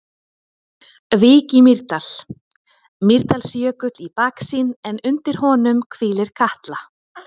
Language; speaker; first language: Icelandic; native; Icelandic